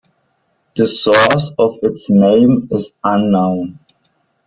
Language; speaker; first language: English; non-native, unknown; German